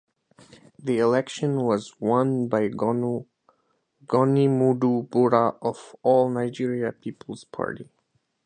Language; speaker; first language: English; native; English